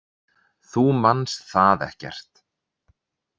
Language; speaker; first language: Icelandic; native; Icelandic